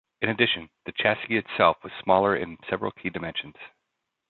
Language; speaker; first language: English; native; English